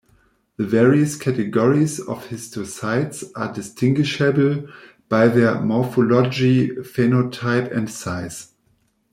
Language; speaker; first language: English; non-native, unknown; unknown